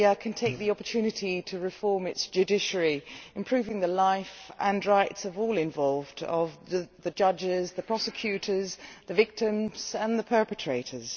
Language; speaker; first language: English; non-native, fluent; Dutch